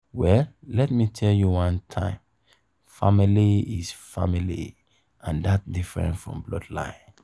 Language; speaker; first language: English; non-native, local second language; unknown